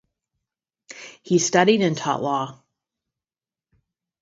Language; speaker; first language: English; native; English